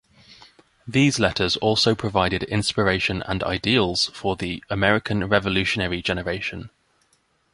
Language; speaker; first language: English; native; English